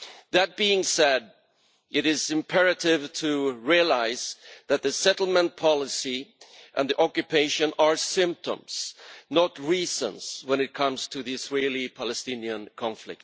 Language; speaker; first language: English; non-native, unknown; Swedish